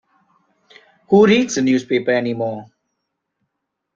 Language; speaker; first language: English; non-native, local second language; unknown